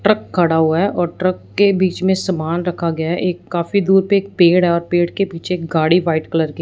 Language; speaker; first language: Hindi; non-native, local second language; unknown